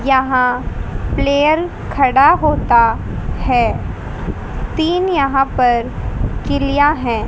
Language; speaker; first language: Hindi; native; Hindi